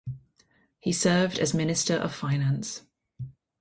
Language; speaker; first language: English; native; English